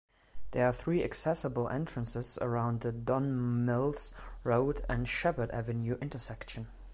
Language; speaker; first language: English; non-native, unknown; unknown